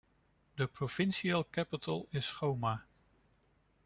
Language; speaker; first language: English; non-native, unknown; Dutch